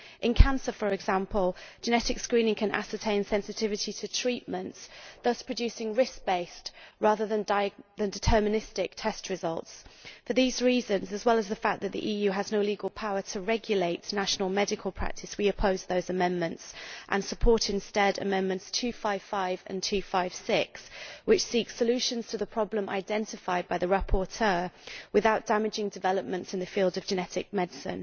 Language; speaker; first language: English; native; English